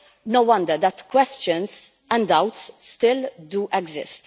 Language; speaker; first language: English; non-native, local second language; Maltese